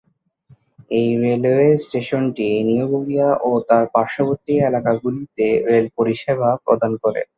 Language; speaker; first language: Bangla; non-native, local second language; Chittagonian